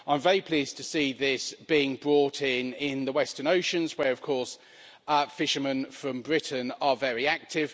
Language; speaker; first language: English; native; English